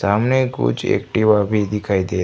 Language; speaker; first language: Hindi; non-native, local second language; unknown